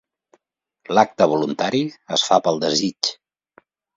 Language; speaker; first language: Catalan; native; Catalan